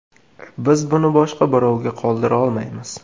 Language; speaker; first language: Uzbek; native; Uzbek